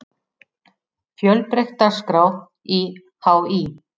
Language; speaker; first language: Icelandic; native; Icelandic